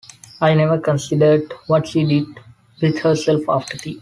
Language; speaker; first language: English; non-native, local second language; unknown